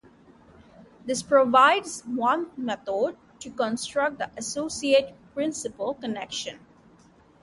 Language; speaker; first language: English; non-native, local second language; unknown